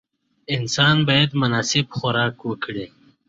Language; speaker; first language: English; non-native, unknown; Pashto